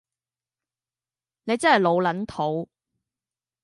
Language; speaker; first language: Cantonese; native; Cantonese